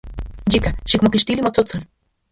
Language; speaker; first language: Central Puebla Nahuatl; non-native, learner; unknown